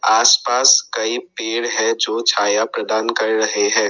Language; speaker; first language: Hindi; non-native, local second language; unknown